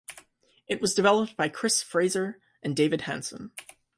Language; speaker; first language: English; native; English